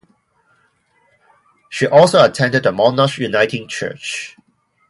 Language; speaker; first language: English; non-native, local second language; Cantonese